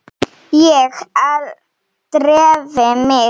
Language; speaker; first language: Icelandic; non-native, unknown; Slovenian